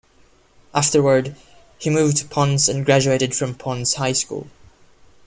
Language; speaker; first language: English; non-native, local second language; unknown